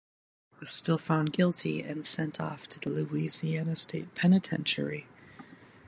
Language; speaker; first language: English; native; English